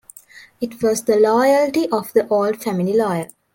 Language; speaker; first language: English; non-native, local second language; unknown